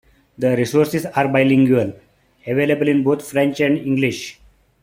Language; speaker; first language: English; non-native, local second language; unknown